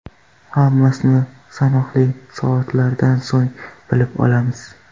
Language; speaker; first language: Uzbek; non-native, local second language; Kara-Kalpak